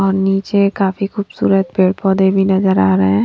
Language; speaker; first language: Hindi; native; Hindi